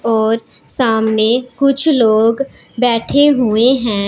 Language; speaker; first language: Hindi; non-native, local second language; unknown